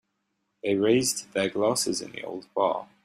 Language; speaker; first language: English; native; English